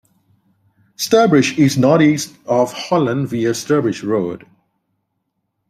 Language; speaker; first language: English; non-native, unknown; Thai